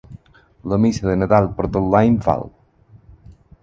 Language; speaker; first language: Catalan; non-native, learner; Spanish